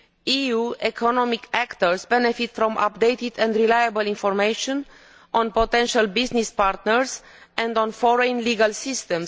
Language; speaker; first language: English; non-native, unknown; Romanian